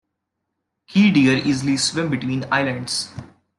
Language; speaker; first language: English; non-native, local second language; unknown